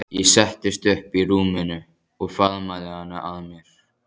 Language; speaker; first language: Icelandic; native; Icelandic